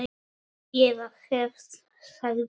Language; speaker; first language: Icelandic; non-native, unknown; Polish